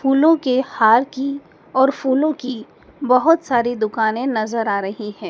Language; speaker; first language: Hindi; native; Hindi